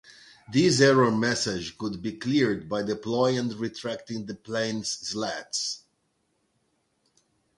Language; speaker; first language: English; non-native, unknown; Portuguese